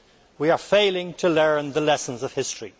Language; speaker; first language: English; native; English